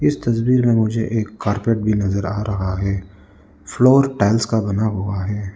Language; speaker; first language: Hindi; non-native, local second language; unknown